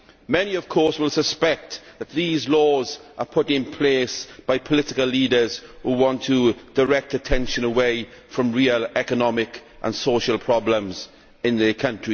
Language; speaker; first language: English; native; English